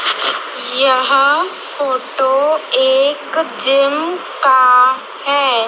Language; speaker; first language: Hindi; native; Hindi